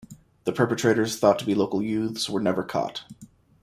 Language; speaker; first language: English; native; English